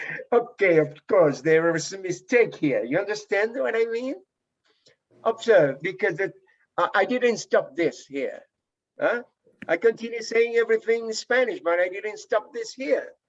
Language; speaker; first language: English; non-native, fluent; Spanish